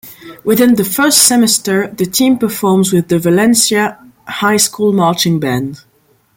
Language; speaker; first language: English; non-native, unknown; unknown